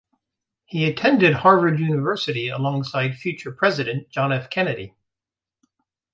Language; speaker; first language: English; native; English